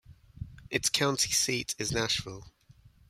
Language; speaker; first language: English; native; English